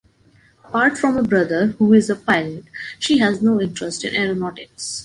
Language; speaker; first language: English; non-native, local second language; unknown